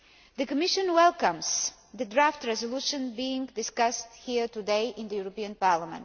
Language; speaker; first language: English; non-native, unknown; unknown